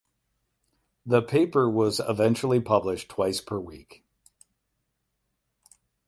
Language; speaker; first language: English; native; English